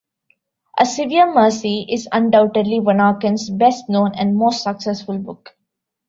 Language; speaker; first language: English; non-native, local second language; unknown